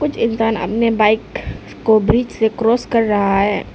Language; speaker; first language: Hindi; early bilingual, other home language; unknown